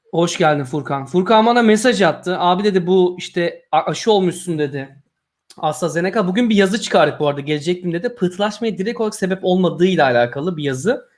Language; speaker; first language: Turkish; native; Turkish